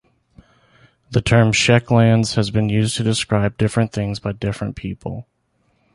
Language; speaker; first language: English; native; English